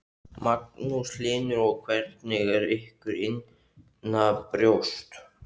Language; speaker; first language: Icelandic; native; Icelandic